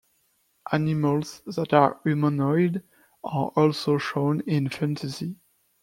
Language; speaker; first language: English; non-native, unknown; French